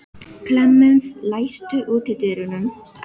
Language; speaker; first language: Icelandic; non-native, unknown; Filipino